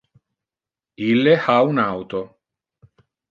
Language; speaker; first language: Interlingua; non-native, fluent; Italian